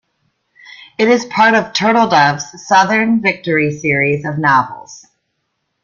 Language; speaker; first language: English; native; English